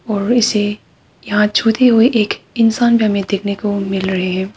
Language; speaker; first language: Hindi; non-native, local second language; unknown